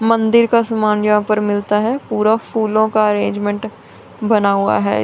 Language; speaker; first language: Hindi; non-native, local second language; Punjabi